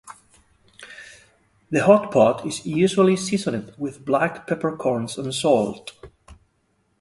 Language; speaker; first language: English; non-native, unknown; Galician